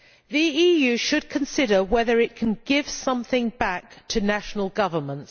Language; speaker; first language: English; native; English